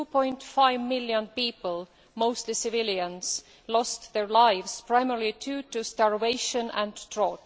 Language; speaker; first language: English; non-native, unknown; Estonian